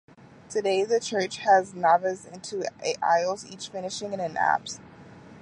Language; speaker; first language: English; native; English